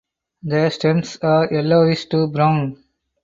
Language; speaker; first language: English; non-native, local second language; Tamil